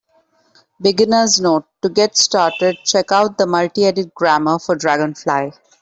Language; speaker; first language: English; non-native, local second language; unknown